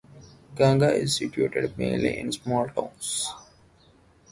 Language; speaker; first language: English; native; English